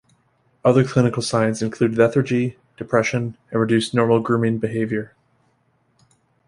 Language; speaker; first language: English; native; English